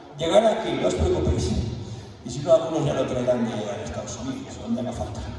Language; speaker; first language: Spanish; native; Spanish